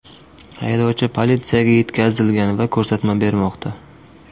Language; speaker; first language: Uzbek; native; Uzbek